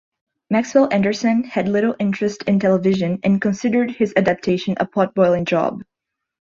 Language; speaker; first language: English; non-native, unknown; Portuguese